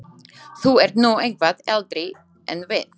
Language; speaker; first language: Icelandic; non-native, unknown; Slovak